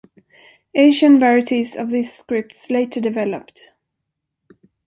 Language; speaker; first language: English; non-native, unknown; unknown